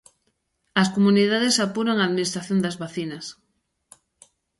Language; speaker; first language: Galician; native; Galician